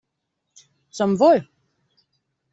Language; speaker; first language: German; native; German